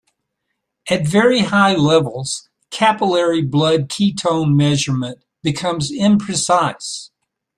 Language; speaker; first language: English; native; English